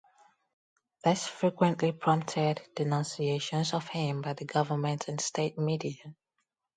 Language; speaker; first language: English; non-native, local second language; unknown